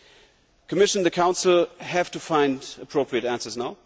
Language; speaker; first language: English; non-native, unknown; German